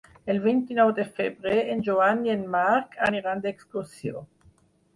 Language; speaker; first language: Catalan; non-native, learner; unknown